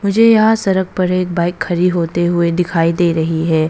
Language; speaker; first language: Hindi; non-native, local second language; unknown